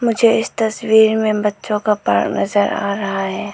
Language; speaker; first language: Hindi; non-native, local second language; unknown